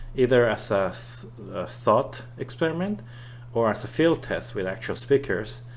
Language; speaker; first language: English; non-native, fluent; Korean